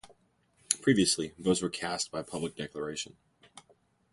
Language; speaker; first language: English; native; English